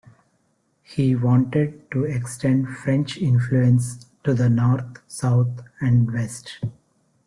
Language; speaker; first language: English; non-native, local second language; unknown